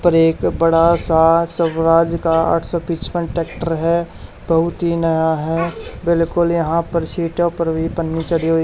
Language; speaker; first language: Hindi; native; Hindi